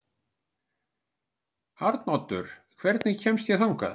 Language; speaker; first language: Icelandic; native; Icelandic